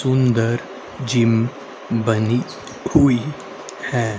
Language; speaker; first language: Hindi; native; Hindi